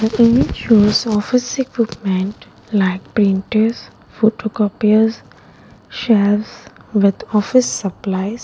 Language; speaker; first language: English; non-native, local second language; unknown